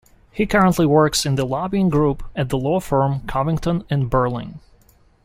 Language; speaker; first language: English; non-native, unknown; Russian